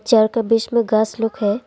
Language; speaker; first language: Hindi; non-native, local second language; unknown